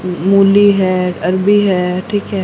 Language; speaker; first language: Hindi; native; Hindi